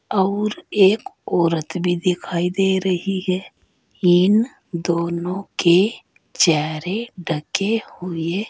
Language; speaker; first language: Hindi; native; Hindi